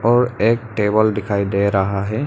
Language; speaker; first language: Hindi; non-native, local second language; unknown